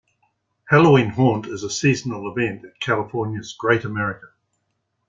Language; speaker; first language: English; native; English